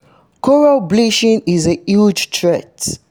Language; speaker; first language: English; non-native, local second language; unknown